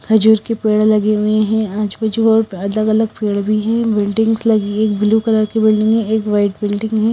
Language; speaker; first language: Hindi; non-native, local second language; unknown